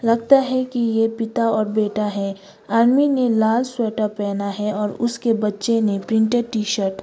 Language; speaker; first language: Hindi; non-native, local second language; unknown